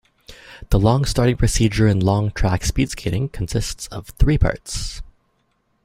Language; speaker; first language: English; native; English